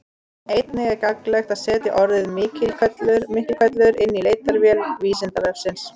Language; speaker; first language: Icelandic; native; Icelandic